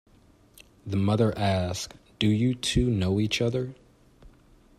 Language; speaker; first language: English; native; English